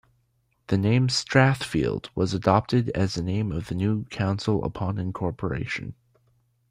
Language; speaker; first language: English; native; English